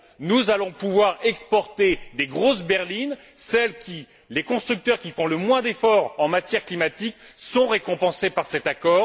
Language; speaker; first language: French; native; French